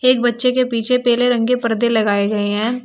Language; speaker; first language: Hindi; native; Hindi